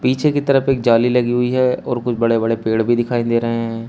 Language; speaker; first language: Hindi; native; Hindi